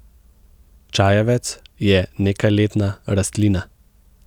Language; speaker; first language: Slovenian; native; Slovenian